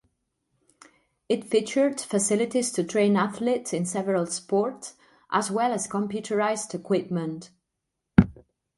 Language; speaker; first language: English; non-native, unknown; Catalan